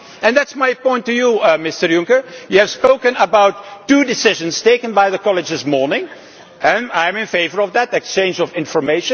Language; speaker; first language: English; non-native, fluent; Dutch